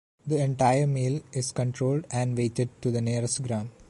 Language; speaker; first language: English; non-native, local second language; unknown